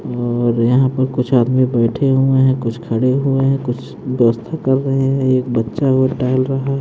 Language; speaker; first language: Hindi; native; Hindi